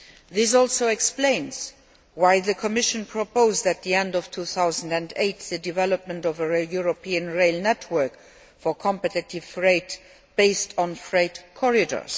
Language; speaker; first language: English; non-native, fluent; Luxembourgish